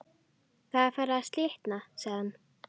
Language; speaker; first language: Icelandic; native; Icelandic